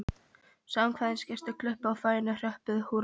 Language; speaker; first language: Icelandic; non-native, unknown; Polish